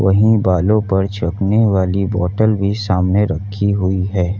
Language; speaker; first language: Hindi; native; Hindi